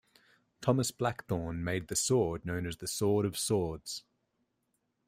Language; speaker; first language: English; native; English